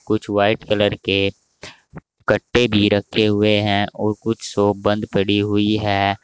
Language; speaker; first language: Hindi; native; Hindi